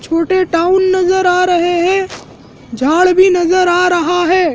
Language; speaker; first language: Hindi; native; Hindi